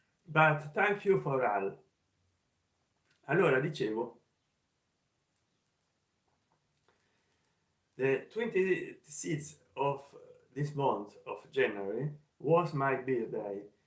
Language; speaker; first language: English; non-native, learner; Italian